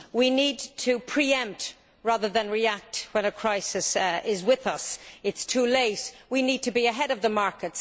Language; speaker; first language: English; native; English